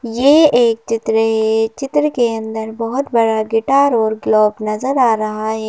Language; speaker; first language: Hindi; native; Hindi